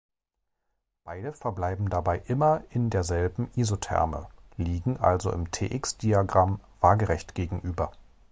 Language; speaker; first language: German; native; German